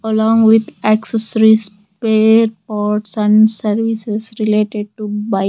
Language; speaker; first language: English; non-native, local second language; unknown